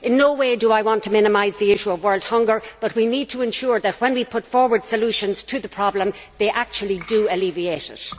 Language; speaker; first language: English; native; English